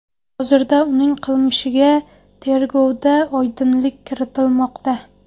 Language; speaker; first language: Uzbek; non-native, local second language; Kara-Kalpak